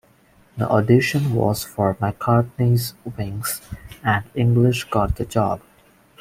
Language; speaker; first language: English; non-native, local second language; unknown